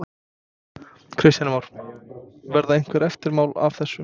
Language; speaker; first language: Icelandic; non-native, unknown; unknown